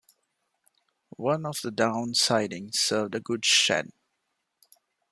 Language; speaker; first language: English; non-native, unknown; Divehi